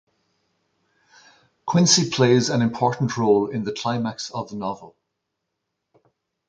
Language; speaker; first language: English; native; English